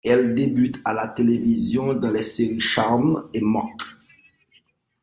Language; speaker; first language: French; non-native, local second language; Haitian Creole